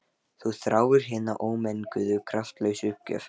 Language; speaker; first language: Icelandic; non-native, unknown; Lithuanian